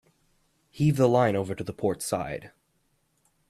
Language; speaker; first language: English; native; English